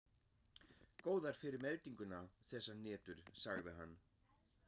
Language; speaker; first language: Icelandic; non-native, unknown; German